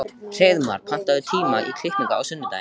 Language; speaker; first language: Icelandic; native; Icelandic